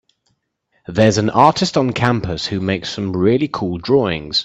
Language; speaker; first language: English; native; English